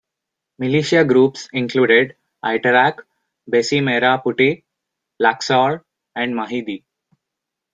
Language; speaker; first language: English; non-native, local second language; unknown